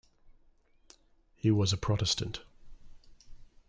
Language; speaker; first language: English; native; English